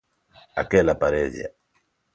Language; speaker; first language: Galician; non-native, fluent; Spanish